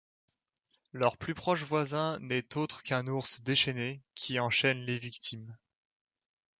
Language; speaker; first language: French; native; French